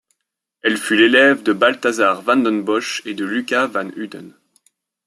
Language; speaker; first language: French; native; French